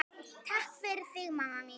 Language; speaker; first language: Icelandic; native; Icelandic